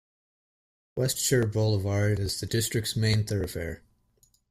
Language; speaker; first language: English; native; English